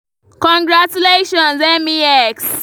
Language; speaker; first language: English; non-native, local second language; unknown